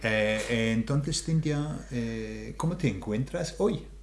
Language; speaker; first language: Spanish; non-native, fluent; English